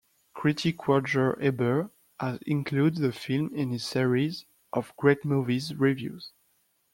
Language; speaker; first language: English; non-native, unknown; French